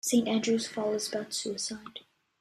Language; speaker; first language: English; native; English